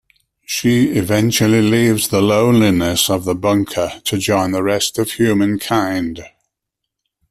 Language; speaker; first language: English; native; English